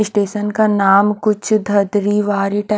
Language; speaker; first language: Hindi; native; Hindi